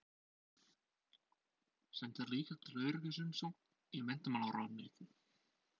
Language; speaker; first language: Icelandic; non-native, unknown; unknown